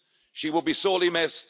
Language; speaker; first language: English; native; English